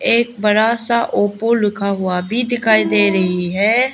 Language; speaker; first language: Hindi; non-native, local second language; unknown